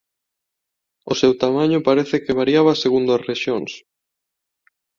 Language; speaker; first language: Galician; non-native, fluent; Spanish